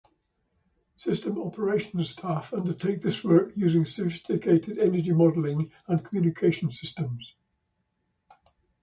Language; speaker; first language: English; native; English